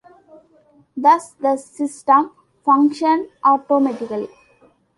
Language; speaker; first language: English; non-native, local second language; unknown